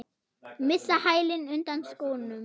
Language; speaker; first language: Icelandic; non-native, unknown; German